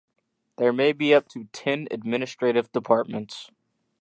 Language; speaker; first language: English; native; English